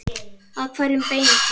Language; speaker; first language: Icelandic; native; Icelandic